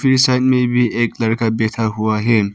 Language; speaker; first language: Hindi; non-native, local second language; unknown